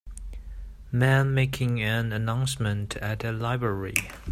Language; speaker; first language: English; native; English